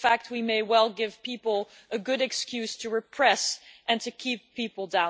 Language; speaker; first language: English; non-native, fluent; Dutch